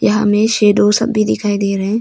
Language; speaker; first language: Hindi; non-native, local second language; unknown